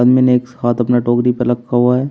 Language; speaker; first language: Hindi; native; Hindi